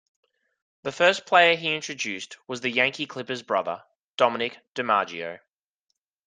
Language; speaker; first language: English; native; English